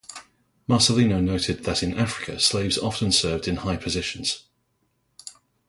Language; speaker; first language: English; native; English